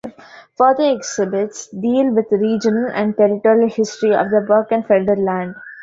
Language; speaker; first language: English; non-native, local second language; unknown